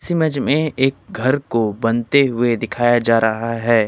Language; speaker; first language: Hindi; native; Hindi